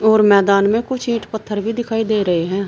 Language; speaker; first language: Hindi; native; Hindi